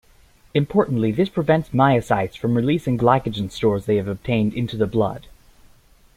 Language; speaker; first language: English; native; English